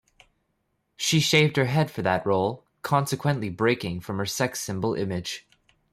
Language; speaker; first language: English; native; English